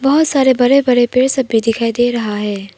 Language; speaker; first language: Hindi; non-native, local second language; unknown